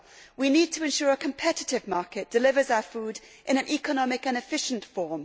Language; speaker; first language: English; native; English